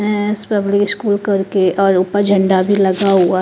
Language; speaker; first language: Hindi; non-native, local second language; Punjabi